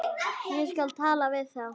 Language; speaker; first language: Icelandic; native; Icelandic